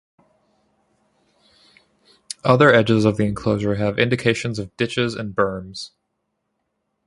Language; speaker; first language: English; native; English